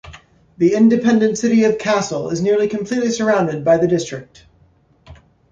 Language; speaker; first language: English; native; English